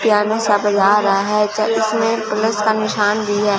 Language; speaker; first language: Hindi; non-native, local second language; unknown